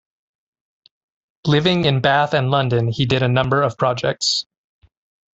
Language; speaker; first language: English; native; English